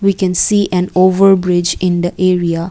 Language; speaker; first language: English; non-native, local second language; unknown